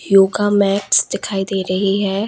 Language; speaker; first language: Hindi; non-native, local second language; Assamese